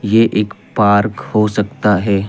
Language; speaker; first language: Hindi; non-native, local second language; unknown